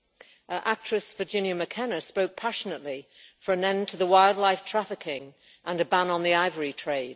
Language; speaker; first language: English; native; English